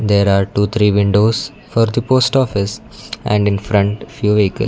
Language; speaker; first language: English; non-native, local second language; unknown